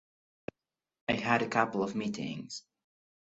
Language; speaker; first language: English; non-native, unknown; Catalan